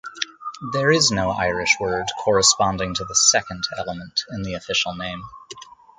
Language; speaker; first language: English; native; English